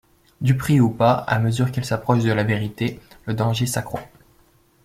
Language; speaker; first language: French; native; French